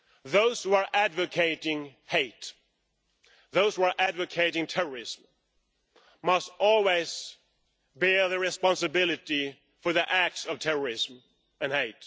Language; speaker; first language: English; non-native, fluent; Swedish